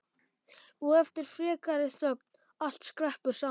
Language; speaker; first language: Icelandic; non-native, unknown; Polish